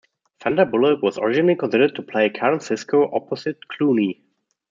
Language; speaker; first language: English; non-native, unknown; German